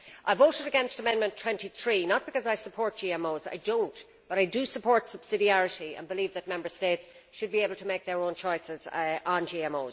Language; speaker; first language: English; native; English